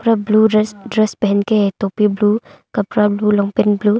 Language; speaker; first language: Hindi; non-native, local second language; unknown